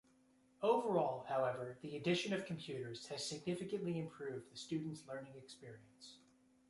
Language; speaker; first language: English; native; English